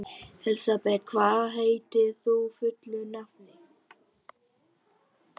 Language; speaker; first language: Icelandic; non-native, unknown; Vietnamese